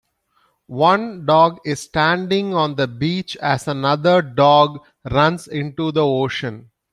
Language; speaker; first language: English; non-native, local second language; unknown